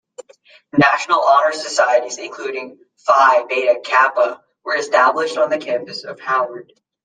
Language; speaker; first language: English; native; English